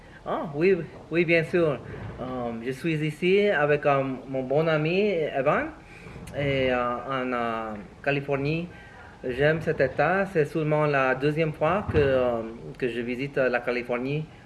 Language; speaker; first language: French; non-native, fluent; Spanish